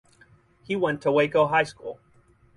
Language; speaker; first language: English; native; English